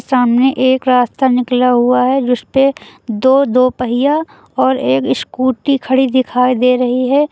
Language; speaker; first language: Hindi; native; Hindi